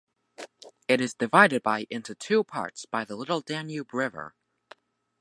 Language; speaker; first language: English; native; English